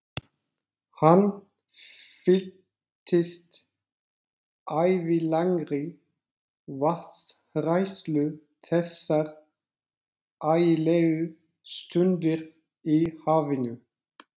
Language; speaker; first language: Icelandic; non-native, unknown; Turkish